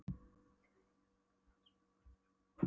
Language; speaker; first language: Icelandic; non-native, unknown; Polish